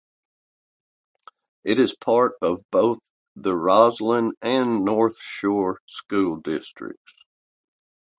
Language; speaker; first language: English; native; English